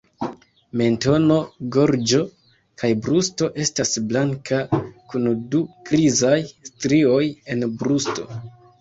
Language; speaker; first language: Esperanto; non-native, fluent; Kinyarwanda